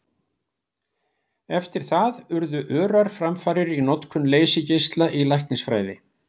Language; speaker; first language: Icelandic; native; Icelandic